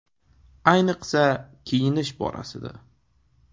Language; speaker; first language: Uzbek; native; Uzbek